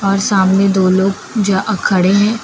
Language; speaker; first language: Hindi; native; Hindi